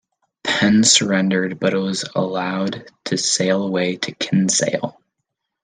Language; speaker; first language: English; native; English